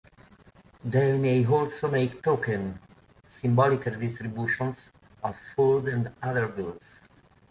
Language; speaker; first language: English; non-native, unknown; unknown